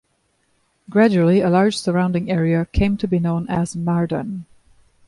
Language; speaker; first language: English; non-native, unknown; German